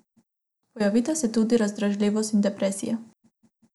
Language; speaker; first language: Slovenian; non-native, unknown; Macedonian